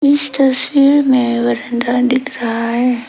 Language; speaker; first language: Hindi; early bilingual, other home language; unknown